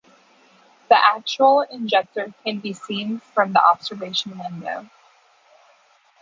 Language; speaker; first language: English; native; English